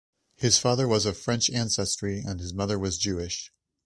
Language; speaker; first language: English; native; English